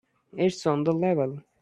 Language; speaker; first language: English; non-native, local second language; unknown